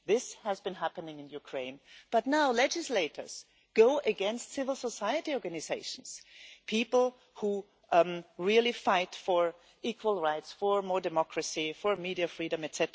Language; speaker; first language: English; non-native, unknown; German